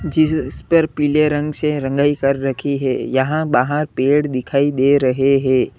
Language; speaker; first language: Hindi; native; Hindi